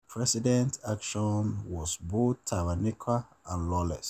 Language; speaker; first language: English; non-native, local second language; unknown